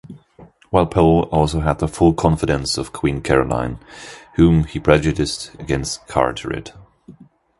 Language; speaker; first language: English; non-native, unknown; German